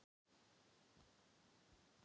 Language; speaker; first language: Icelandic; non-native, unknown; Thai